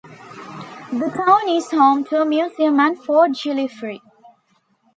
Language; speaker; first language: English; non-native, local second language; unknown